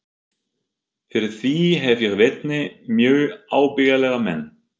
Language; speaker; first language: Icelandic; non-native, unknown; German